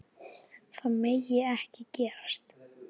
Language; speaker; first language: Icelandic; native; Icelandic